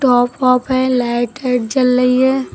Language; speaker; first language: Hindi; native; Hindi